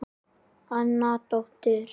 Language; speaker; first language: Icelandic; native; Icelandic